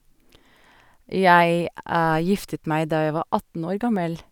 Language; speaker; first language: Norwegian; non-native, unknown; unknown